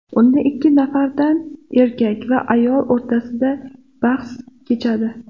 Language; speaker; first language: Uzbek; native; Uzbek